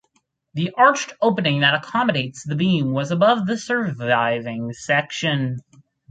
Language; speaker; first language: English; native; English